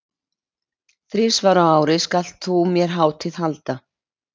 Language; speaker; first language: Icelandic; native; Icelandic